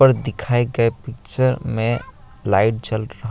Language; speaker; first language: Hindi; non-native, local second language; Assamese